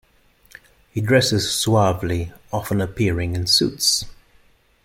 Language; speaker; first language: English; non-native, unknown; German